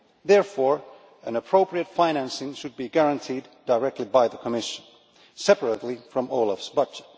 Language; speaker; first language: English; non-native, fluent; Finnish